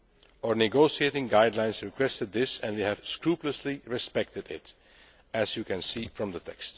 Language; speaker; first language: English; non-native, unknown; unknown